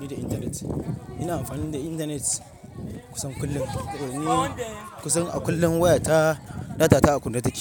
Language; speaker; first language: Hausa; non-native, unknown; Yoruba